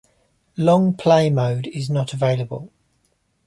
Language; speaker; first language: English; native; English